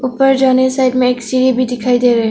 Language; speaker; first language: Hindi; non-native, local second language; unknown